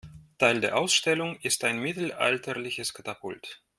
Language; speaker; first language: German; non-native, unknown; Russian